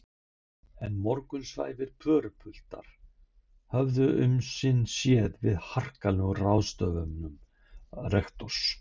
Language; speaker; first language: Icelandic; native; Icelandic